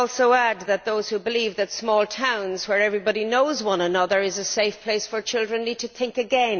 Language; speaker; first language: English; native; English